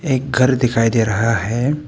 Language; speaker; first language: Hindi; non-native, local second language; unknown